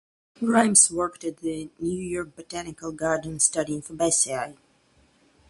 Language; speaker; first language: English; non-native, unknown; Russian